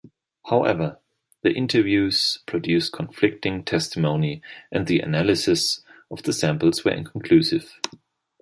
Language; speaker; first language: English; non-native, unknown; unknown